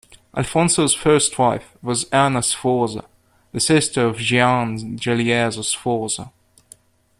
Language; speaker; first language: English; native; English